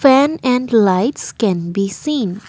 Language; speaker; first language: English; non-native, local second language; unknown